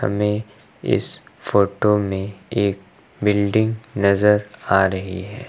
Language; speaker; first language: Hindi; native; Hindi